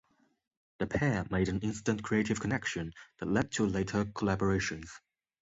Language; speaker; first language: English; non-native, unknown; Chinese